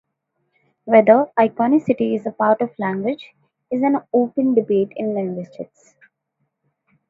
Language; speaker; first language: English; non-native, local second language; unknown